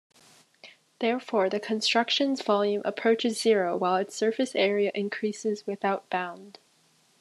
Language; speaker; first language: English; native; English